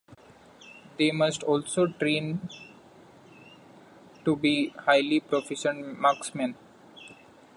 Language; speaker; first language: English; non-native, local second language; Marathi